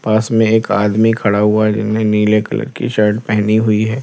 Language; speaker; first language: Hindi; native; Hindi